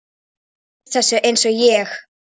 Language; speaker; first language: Icelandic; non-native, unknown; Polish